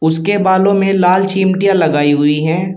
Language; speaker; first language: Hindi; native; Hindi